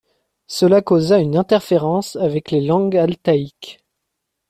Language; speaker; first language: French; native; French